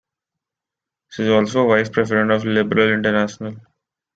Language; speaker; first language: English; non-native, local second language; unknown